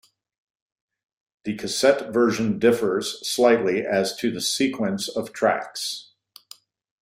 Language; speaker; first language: English; native; English